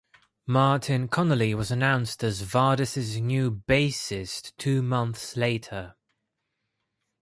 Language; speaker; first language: English; non-native, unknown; Greek